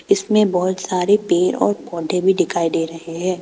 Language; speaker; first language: Hindi; non-native, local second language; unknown